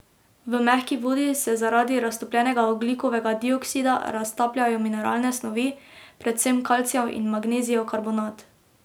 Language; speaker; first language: Slovenian; native; Slovenian